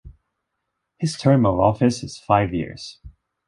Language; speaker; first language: English; non-native, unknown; Swedish